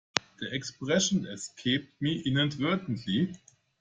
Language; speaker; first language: English; non-native, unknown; German